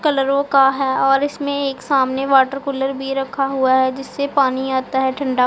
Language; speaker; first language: Hindi; non-native, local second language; Punjabi